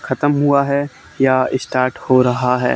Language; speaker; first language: Hindi; native; Hindi